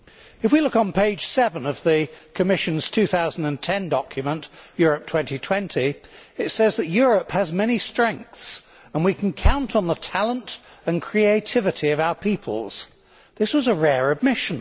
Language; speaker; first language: English; native; English